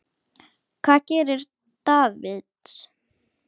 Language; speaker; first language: Icelandic; native; Icelandic